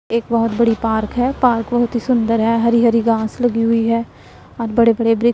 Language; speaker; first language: Hindi; non-native, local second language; Punjabi